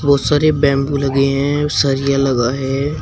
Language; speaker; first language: Hindi; native; Hindi